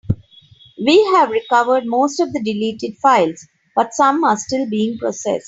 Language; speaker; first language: English; non-native, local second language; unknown